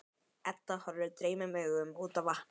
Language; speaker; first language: Icelandic; native; Icelandic